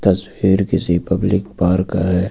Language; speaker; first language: Hindi; native; Hindi